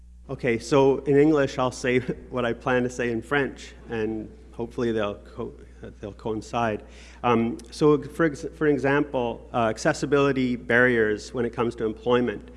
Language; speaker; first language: English; native; English